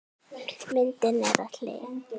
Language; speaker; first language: Icelandic; native; Icelandic